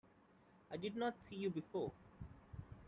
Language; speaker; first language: English; non-native, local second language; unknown